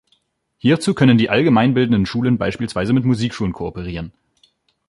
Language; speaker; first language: German; native; German